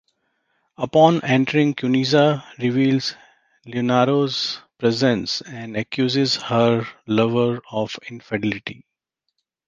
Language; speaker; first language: English; non-native, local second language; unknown